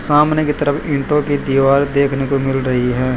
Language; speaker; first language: Hindi; non-native, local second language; Gujarati